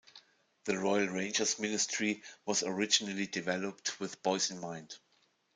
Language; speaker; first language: English; non-native, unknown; German